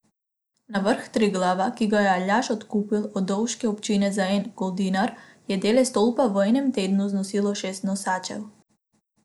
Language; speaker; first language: Slovenian; non-native, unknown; Macedonian